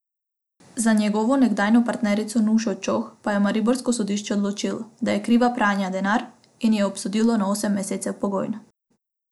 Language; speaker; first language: Slovenian; non-native, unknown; Macedonian